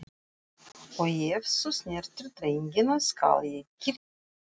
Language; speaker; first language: Icelandic; non-native, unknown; Russian